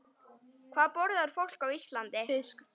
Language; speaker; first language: Icelandic; native; Icelandic